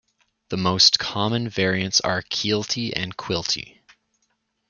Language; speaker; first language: English; native; English